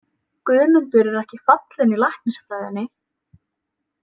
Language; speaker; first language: Icelandic; native; Icelandic